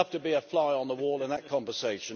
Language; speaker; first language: English; native; English